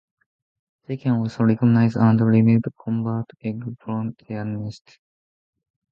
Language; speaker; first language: English; non-native, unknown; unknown